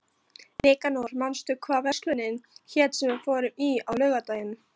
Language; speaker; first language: Icelandic; non-native, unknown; Polish